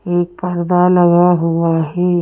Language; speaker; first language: Hindi; native; Hindi